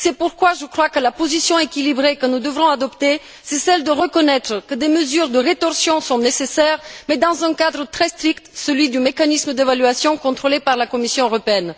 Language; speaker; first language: French; non-native, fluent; Bulgarian